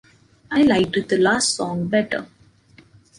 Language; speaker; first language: English; non-native, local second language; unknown